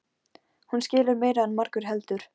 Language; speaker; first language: Icelandic; non-native, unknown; Polish